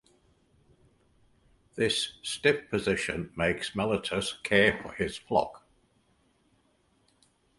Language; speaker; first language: English; native; English